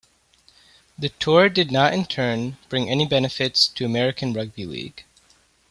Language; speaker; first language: English; native; English